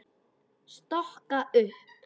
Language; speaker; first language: Icelandic; non-native, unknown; Polish